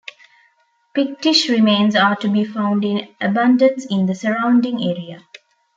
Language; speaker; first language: English; non-native, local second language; Tamil